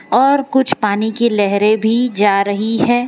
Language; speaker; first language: Hindi; non-native, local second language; Gujarati